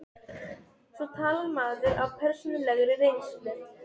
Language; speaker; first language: Icelandic; non-native, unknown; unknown